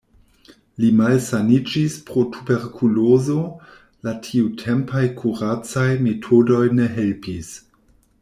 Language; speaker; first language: Esperanto; non-native, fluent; German